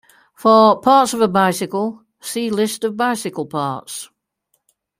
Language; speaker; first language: English; native; English